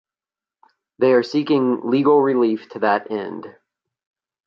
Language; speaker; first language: English; native; English